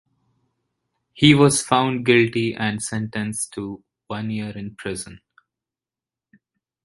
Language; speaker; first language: English; non-native, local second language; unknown